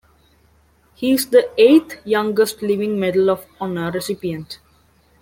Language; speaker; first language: English; non-native, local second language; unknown